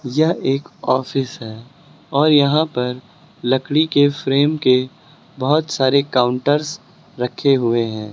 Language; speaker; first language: Hindi; native; Hindi